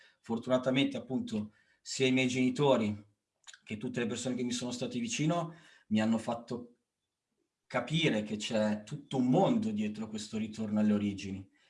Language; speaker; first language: Italian; early bilingual, other home language; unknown